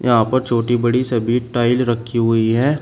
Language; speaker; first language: Hindi; native; Hindi